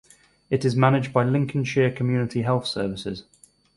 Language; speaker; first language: English; native; English